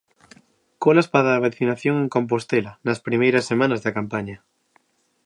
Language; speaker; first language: Galician; native; Galician